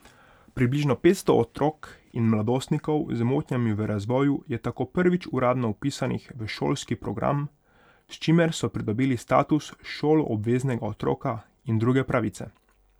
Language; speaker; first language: Slovenian; non-native, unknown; Hungarian